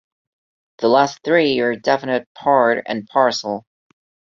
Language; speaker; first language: English; non-native, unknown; Portuguese